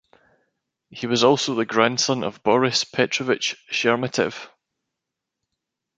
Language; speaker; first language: English; native; English